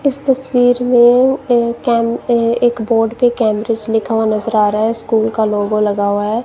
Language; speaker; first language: Hindi; non-native, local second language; Punjabi